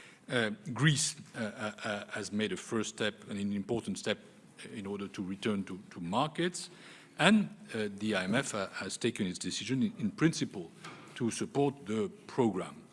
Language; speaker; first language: English; non-native, fluent; French